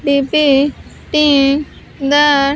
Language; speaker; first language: English; non-native, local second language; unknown